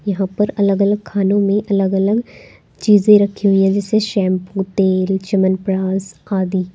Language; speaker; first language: Hindi; native; Hindi